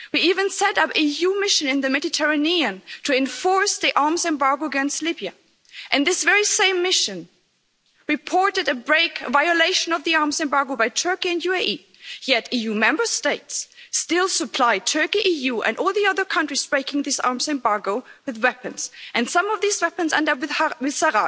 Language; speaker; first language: English; non-native, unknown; German